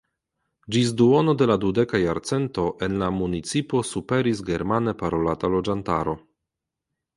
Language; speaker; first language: Esperanto; non-native, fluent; Polish